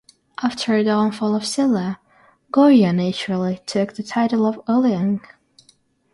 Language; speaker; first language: English; non-native, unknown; Russian